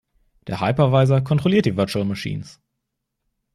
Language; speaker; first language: German; native; German